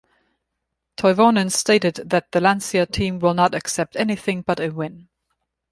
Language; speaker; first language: English; non-native, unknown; German